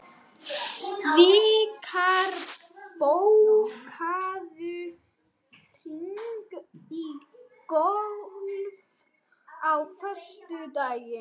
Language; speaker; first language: Icelandic; non-native, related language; Swedish